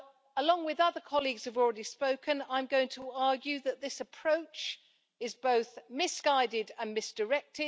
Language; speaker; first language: English; native; English